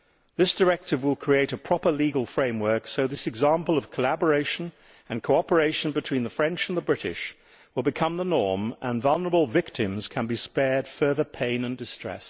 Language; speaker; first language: English; native; English